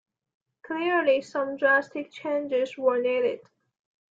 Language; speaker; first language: English; non-native, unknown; Chinese